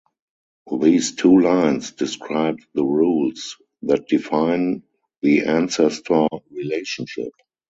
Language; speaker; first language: English; non-native, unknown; German